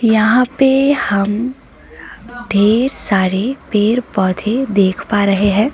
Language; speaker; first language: Hindi; non-native, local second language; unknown